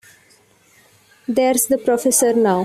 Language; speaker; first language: English; non-native, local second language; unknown